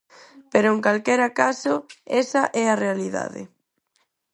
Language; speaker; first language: Galician; non-native, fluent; Spanish